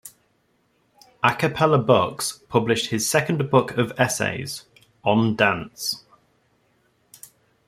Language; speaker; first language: English; native; English